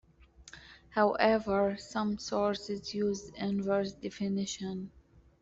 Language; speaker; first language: English; native; English